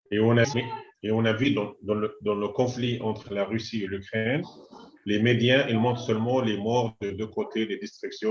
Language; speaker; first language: French; non-native, fluent; Arabic